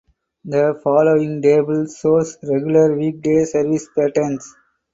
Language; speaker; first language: English; non-native, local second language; Tamil